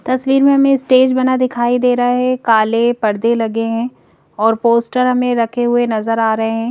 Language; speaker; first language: Hindi; native; Hindi